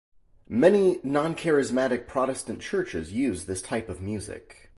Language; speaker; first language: English; native; English